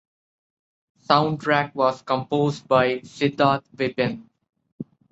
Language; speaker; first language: English; non-native, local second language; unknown